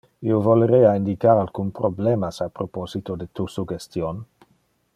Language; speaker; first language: Interlingua; non-native, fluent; Dutch